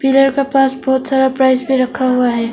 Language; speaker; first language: Hindi; non-native, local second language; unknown